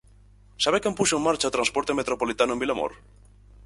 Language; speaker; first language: Galician; native; Galician